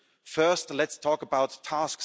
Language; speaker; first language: English; non-native, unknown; German